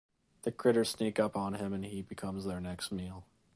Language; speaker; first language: English; native; English